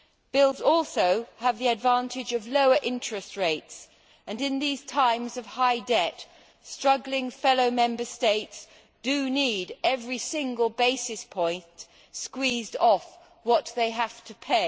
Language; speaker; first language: English; native; English